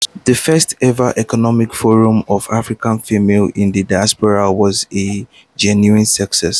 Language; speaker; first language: English; non-native, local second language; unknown